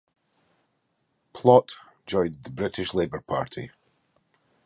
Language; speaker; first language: English; native; English